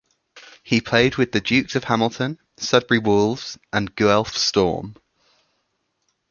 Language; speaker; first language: English; native; English